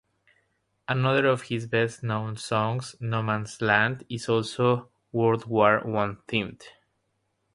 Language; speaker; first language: English; non-native, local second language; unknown